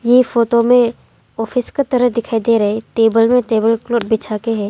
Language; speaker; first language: Hindi; non-native, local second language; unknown